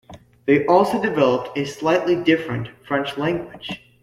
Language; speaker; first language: English; native; English